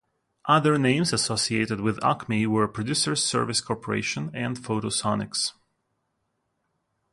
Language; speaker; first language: English; non-native, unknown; Russian